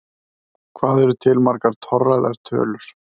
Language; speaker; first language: Icelandic; native; Icelandic